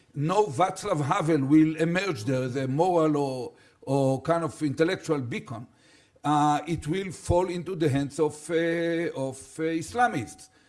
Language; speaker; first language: English; non-native, fluent; Hebrew